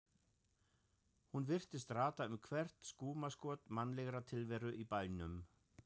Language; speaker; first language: Icelandic; non-native, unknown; German